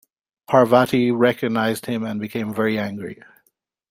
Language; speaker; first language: English; native; English